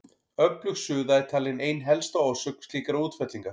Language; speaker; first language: Icelandic; native; Icelandic